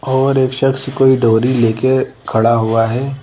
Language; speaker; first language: Hindi; native; Hindi